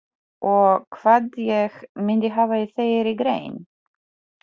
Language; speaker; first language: Icelandic; non-native, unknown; Polish